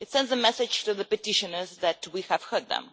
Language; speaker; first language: English; non-native, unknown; Russian